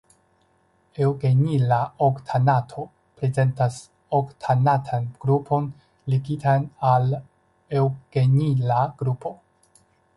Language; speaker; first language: Esperanto; non-native, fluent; Chinese